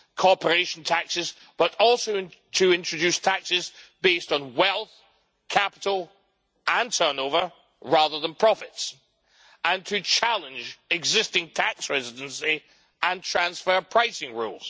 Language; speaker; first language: English; native; English